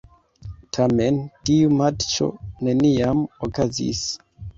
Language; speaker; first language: Esperanto; non-native, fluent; Kinyarwanda